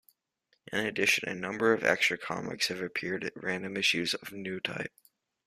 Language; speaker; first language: English; native; English